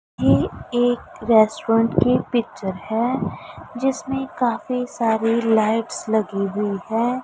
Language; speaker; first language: Hindi; non-native, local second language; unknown